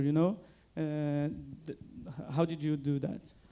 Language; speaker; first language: English; non-native, fluent; Portuguese